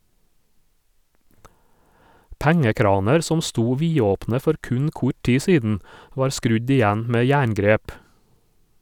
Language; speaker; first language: Norwegian; native; Norwegian